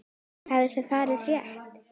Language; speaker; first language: Icelandic; native; Icelandic